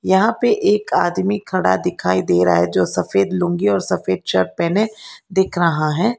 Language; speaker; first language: Hindi; non-native, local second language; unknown